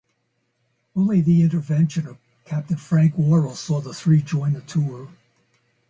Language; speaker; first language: English; native; English